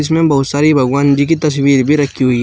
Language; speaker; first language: Hindi; native; Hindi